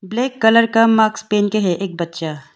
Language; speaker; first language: Hindi; non-native, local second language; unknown